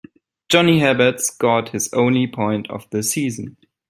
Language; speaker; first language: English; non-native, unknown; German